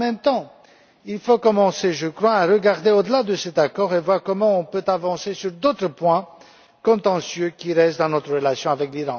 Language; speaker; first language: French; non-native, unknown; Romanian